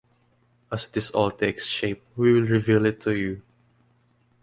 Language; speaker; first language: English; non-native, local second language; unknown